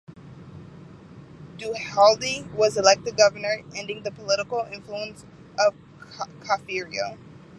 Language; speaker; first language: English; native; English